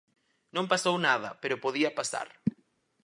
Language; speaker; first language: Galician; native; Galician